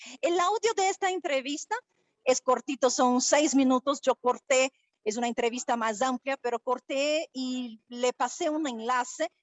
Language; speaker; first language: Spanish; non-native, related language; Portuguese